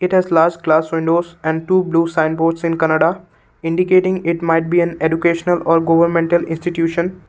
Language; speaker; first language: English; non-native, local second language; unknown